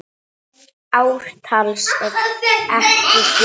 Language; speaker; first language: Icelandic; native; Icelandic